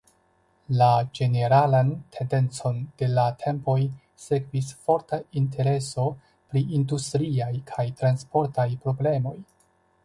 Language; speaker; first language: Esperanto; non-native, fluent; Chinese